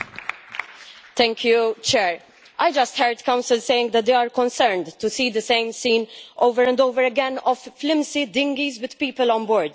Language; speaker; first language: English; non-native, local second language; Maltese